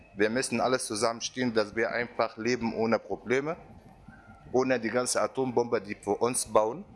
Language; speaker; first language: German; non-native, fluent; Arabic